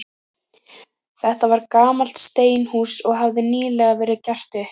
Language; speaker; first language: Icelandic; native; Icelandic